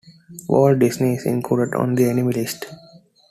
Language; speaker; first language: English; non-native, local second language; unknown